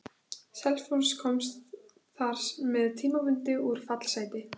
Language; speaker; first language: Icelandic; native; Icelandic